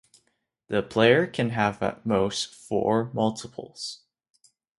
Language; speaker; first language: English; non-native, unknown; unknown